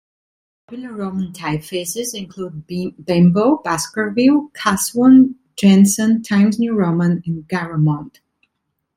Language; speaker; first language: English; non-native, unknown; Italian